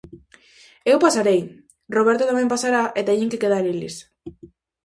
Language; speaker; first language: Galician; native; Galician